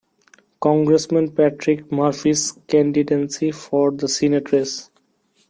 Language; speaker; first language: English; non-native, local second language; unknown